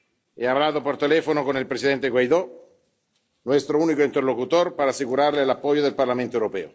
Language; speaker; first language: Spanish; non-native, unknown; Italian